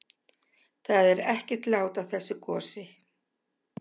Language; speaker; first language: Icelandic; native; Icelandic